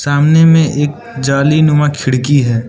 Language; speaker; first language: Hindi; non-native, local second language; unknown